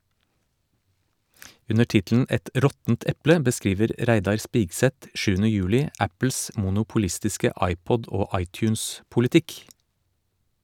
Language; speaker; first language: Norwegian; native; Norwegian